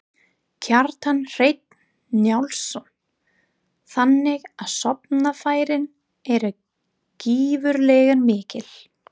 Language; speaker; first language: Icelandic; non-native, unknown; English